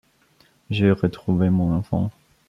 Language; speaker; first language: French; non-native, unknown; Bulgarian